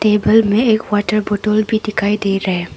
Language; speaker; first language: Hindi; non-native, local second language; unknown